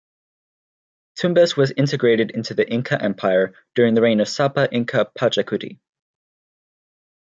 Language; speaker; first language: English; native; English